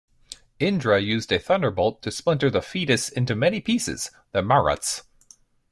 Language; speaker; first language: English; native; English